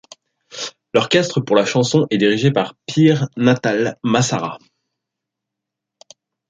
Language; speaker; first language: French; native; French